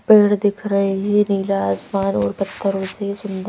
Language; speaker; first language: Hindi; native; Hindi